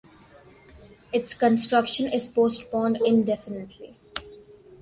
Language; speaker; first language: English; non-native, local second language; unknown